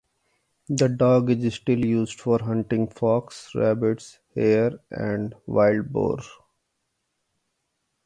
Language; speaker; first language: English; non-native, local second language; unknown